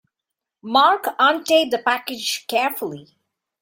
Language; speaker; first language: English; non-native, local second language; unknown